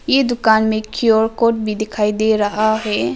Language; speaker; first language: Hindi; non-native, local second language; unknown